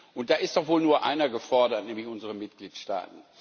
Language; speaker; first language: German; non-native, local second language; Luxembourgish